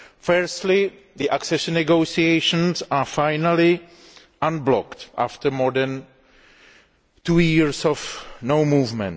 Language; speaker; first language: English; non-native, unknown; Greek